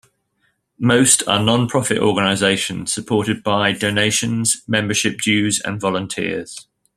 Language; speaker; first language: English; native; English